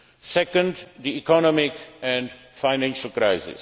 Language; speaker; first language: English; non-native, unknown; Czech